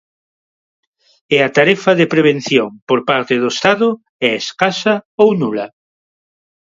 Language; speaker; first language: Galician; non-native, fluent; Spanish